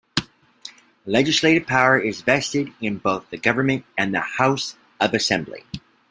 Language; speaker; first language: English; native; English